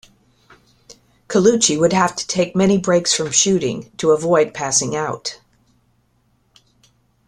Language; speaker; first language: English; native; English